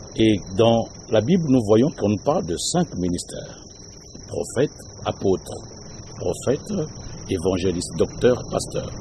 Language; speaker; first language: French; non-native, local second language; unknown